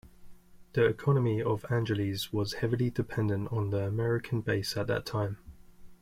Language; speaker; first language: English; native; English